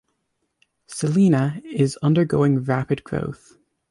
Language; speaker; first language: English; native; English